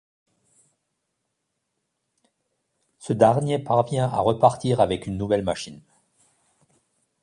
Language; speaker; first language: French; non-native, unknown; German